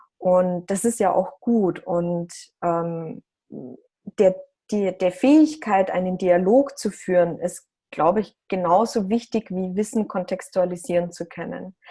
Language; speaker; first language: German; early bilingual, other home language; Russian